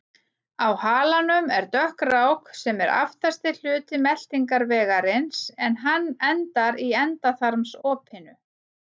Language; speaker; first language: Icelandic; native; Icelandic